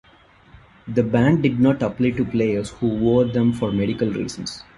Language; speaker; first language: English; non-native, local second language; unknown